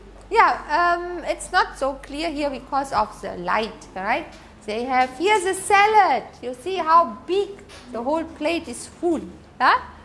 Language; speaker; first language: English; non-native, fluent; German